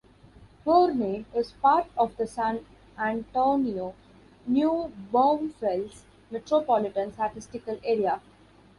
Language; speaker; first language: English; non-native, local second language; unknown